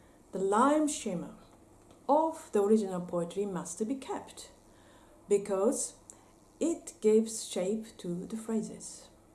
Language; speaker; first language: English; non-native, fluent; Japanese